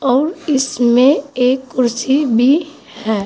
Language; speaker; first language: Hindi; native; Hindi